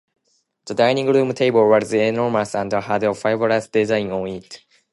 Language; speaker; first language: English; non-native, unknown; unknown